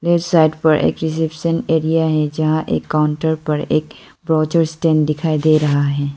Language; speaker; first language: Hindi; non-native, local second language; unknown